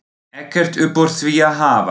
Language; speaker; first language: Icelandic; non-native, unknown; German